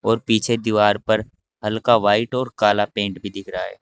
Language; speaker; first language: Hindi; native; Hindi